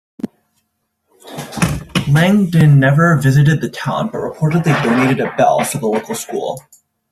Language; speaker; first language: English; native; English